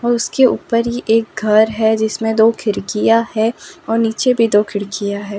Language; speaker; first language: Hindi; non-native, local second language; Gujarati